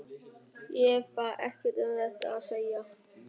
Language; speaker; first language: Icelandic; non-native, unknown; German